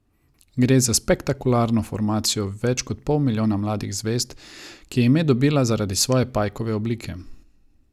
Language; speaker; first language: Slovenian; non-native, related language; Croatian